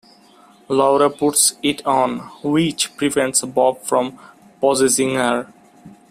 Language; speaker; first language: English; non-native, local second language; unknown